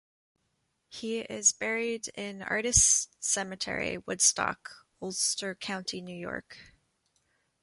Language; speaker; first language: English; native; English